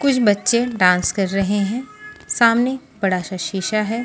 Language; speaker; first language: Hindi; non-native, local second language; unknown